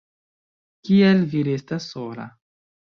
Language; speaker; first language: Esperanto; non-native, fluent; Chinese